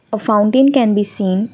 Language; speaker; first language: English; non-native, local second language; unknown